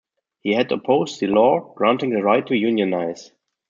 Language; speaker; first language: English; non-native, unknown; German